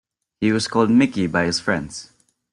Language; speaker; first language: English; non-native, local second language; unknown